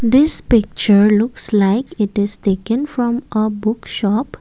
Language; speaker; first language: English; non-native, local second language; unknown